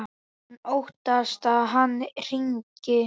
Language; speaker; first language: Icelandic; native; Icelandic